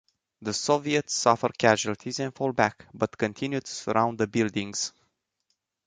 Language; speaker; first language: English; non-native, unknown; Romanian